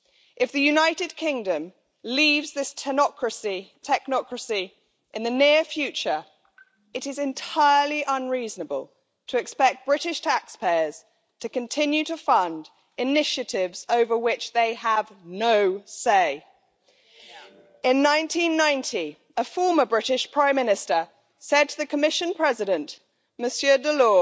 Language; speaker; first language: English; native; English